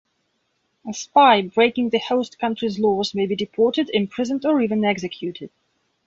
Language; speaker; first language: English; non-native, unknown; Belarusian